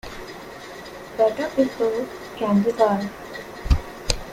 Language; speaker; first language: English; non-native, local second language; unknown